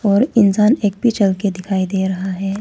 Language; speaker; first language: Hindi; non-native, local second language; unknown